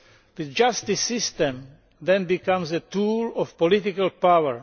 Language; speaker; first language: English; non-native, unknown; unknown